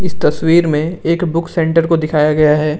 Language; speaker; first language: Hindi; non-native, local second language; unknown